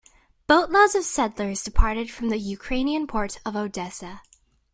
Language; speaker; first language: English; native; English